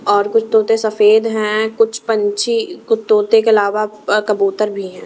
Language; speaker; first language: Hindi; non-native, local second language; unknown